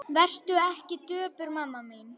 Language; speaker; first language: Icelandic; native; Icelandic